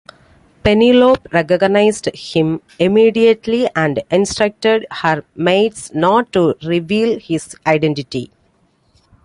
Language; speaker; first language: English; non-native, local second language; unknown